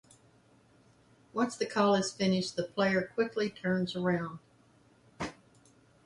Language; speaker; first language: English; native; English